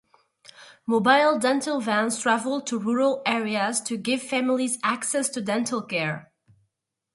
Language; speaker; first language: English; native; English